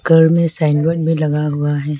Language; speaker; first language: Hindi; non-native, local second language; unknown